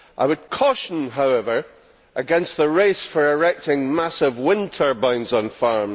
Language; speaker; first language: English; native; English